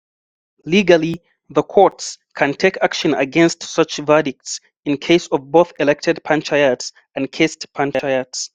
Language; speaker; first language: English; non-native, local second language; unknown